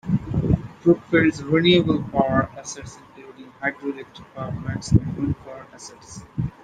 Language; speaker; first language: English; non-native, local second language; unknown